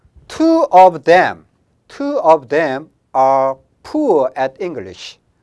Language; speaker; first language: English; non-native, fluent; Korean